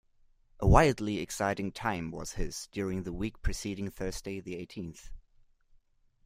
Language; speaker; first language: English; non-native, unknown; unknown